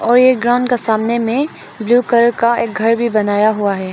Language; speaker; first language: Hindi; non-native, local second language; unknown